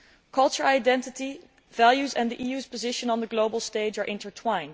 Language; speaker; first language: English; non-native, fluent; Dutch